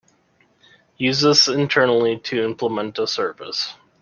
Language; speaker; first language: English; native; English